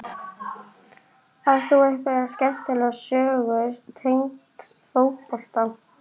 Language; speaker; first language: Icelandic; native; Icelandic